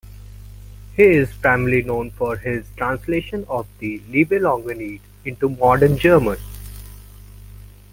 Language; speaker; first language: English; non-native, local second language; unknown